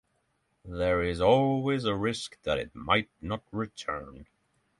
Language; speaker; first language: English; non-native, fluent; Norwegian